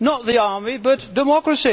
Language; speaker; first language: English; non-native, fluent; Dutch